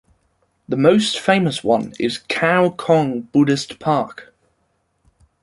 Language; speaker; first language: English; non-native, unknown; German